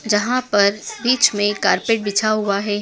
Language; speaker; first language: Hindi; native; Hindi